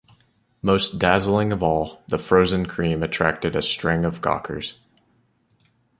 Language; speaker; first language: English; native; English